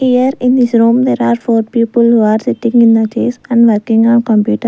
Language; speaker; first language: English; non-native, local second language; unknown